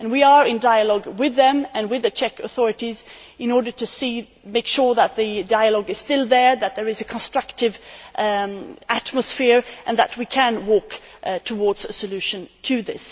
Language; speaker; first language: English; non-native, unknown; Swedish